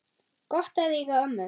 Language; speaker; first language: Icelandic; non-native, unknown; German